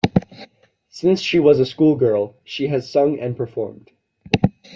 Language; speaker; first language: English; native; English